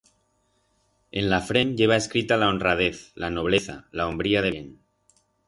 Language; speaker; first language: Aragonese; non-native, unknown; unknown